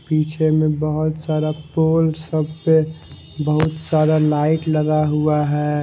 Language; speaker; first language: Hindi; non-native, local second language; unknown